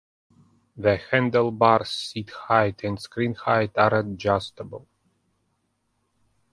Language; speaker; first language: English; non-native, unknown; Russian